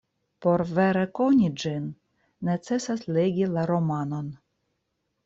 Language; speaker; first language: Esperanto; non-native, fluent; Russian